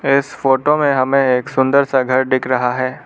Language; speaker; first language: Hindi; non-native, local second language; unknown